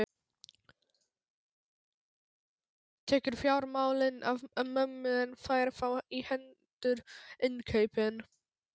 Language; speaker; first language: Icelandic; non-native, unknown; Polish